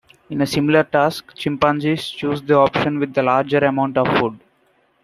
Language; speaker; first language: English; non-native, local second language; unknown